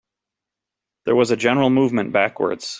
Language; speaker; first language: English; native; English